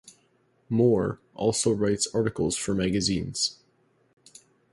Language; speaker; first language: English; native; English